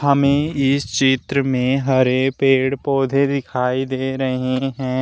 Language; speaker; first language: Hindi; native; Hindi